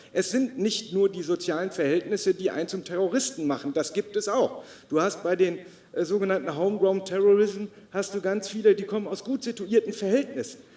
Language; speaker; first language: German; native; German